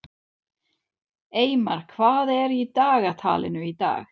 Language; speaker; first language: Icelandic; non-native, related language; Swedish